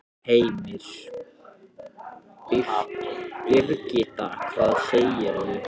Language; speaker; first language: Icelandic; non-native, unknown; Japanese